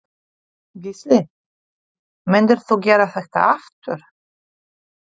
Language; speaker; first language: Icelandic; non-native, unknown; Polish